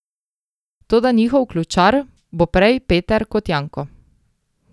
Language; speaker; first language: Slovenian; native; Slovenian